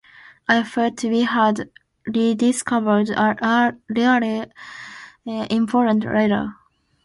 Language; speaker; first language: English; non-native, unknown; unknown